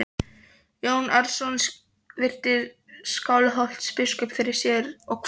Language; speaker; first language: Icelandic; non-native, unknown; Polish